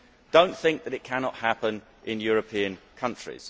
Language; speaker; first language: English; native; English